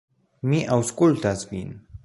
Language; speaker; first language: Esperanto; non-native, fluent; Polish